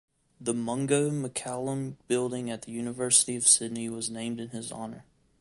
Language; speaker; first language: English; native; English